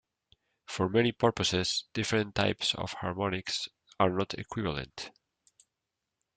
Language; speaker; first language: English; non-native, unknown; Spanish